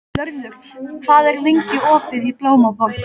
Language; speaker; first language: Icelandic; native; Icelandic